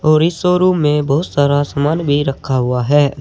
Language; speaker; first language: Hindi; native; Hindi